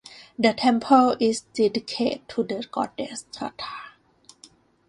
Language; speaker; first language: English; non-native, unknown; Thai